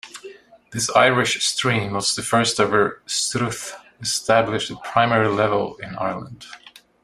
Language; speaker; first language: English; non-native, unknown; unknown